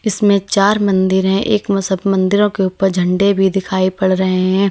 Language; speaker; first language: Hindi; native; Hindi